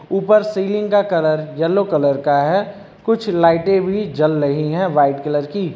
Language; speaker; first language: Hindi; native; Hindi